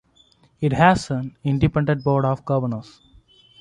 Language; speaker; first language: English; non-native, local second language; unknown